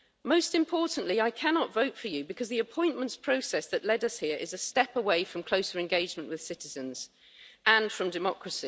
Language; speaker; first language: English; native; English